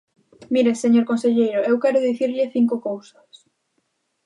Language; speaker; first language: Galician; native; Galician